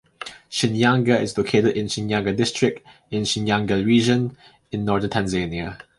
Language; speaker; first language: English; non-native, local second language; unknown